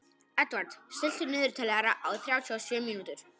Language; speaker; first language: Icelandic; non-native, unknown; Polish